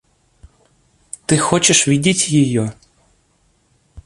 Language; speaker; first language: Russian; native; Russian